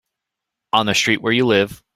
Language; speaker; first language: English; native; English